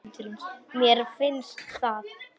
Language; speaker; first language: Icelandic; non-native, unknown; Polish